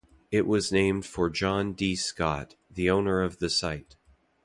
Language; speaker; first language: English; native; English